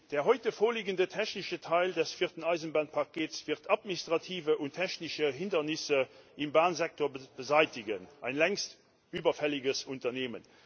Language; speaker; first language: German; non-native, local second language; Luxembourgish